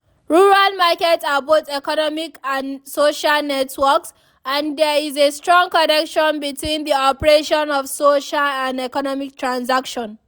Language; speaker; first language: English; non-native, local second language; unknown